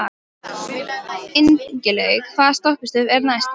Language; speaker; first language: Icelandic; non-native, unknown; Polish